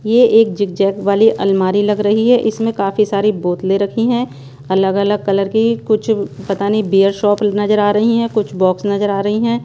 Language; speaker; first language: Hindi; non-native, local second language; Punjabi